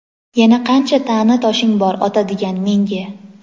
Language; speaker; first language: Uzbek; native; Uzbek